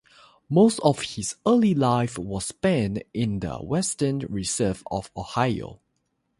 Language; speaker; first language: English; non-native, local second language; Chinese